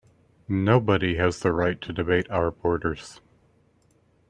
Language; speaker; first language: English; native; English